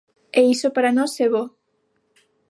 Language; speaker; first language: Galician; non-native, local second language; Spanish